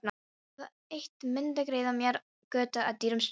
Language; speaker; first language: Icelandic; non-native, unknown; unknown